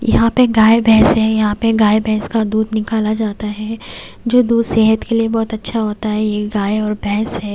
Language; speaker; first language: Hindi; native; Hindi